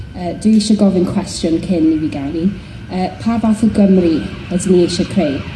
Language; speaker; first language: Welsh; non-native, local second language; English